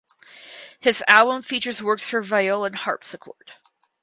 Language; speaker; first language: English; native; English